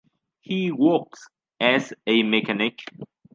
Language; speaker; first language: English; native; English